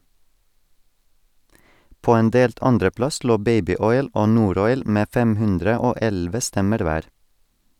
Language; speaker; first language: Norwegian; non-native, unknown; Estonian